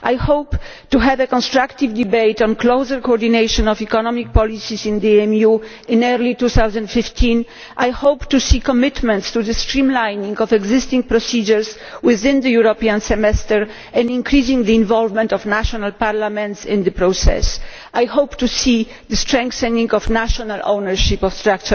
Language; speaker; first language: English; non-native, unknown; Polish